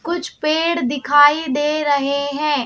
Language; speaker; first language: Hindi; native; Hindi